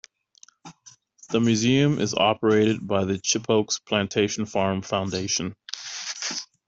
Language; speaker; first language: English; native; English